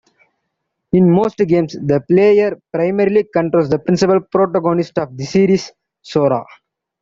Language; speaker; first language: English; non-native, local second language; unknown